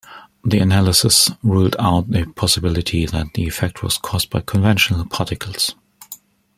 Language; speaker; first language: English; non-native, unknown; German